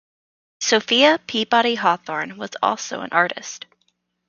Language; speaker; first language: English; native; English